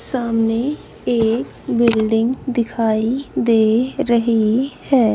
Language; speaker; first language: Hindi; native; Hindi